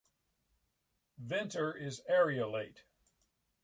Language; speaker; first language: English; native; English